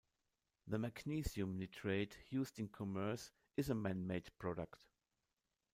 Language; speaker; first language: English; non-native, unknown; German